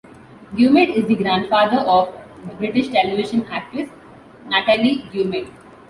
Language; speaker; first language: English; non-native, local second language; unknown